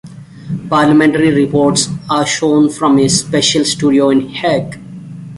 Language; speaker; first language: English; non-native, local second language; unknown